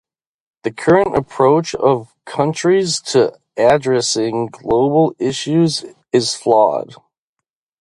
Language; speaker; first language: English; native; English